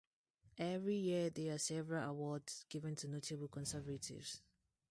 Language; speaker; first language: English; non-native, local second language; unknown